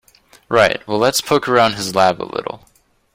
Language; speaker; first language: English; native; English